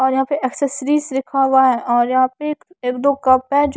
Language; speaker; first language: Hindi; non-native, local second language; Punjabi